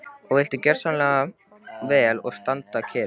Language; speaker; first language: Icelandic; native; Icelandic